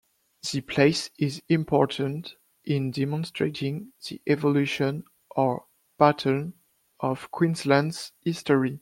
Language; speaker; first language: English; non-native, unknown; French